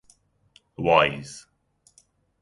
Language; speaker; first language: English; non-native, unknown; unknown